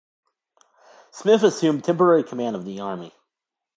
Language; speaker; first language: English; native; English